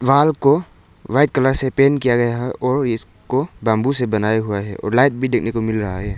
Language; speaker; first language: Hindi; non-native, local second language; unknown